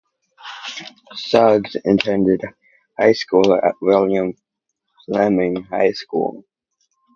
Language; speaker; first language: English; native; English